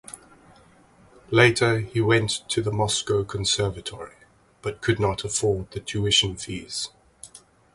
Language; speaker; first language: English; native; English